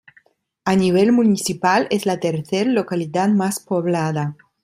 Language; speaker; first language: Spanish; non-native, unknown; Italian